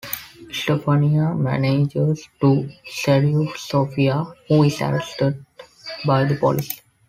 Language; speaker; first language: English; non-native, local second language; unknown